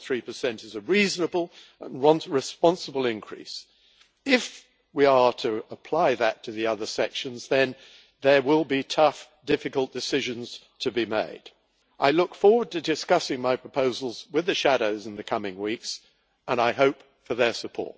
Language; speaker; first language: English; native; English